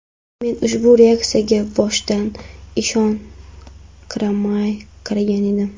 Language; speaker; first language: Uzbek; non-native, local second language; Kara-Kalpak